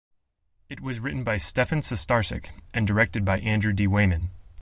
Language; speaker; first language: English; native; English